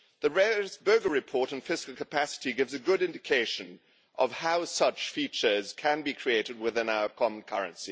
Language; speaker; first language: English; non-native, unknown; German